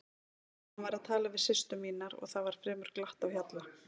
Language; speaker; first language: Icelandic; native; Icelandic